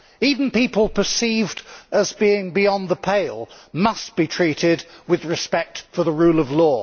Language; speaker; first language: English; native; English